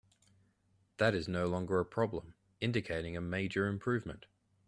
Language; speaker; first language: English; native; English